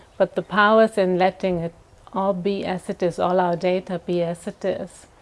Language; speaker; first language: English; non-native, fluent; German